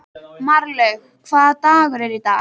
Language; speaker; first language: Icelandic; native; Icelandic